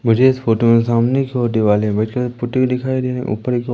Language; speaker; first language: Hindi; native; Hindi